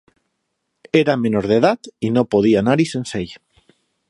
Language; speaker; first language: Catalan; non-native, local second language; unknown